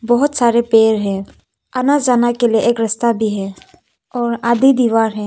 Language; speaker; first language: Hindi; non-native, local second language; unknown